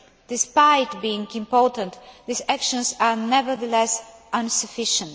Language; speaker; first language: English; non-native, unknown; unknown